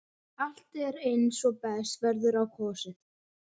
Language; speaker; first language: Icelandic; native; Icelandic